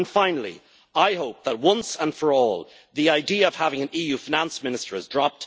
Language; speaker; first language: English; native; English